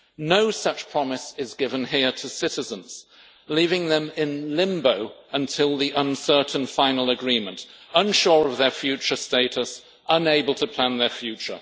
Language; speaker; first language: English; native; English